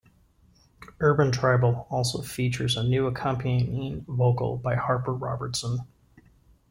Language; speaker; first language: English; native; English